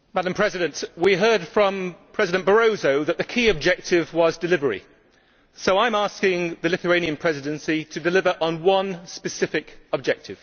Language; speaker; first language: English; native; English